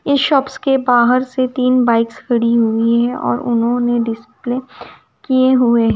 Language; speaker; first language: Hindi; non-native, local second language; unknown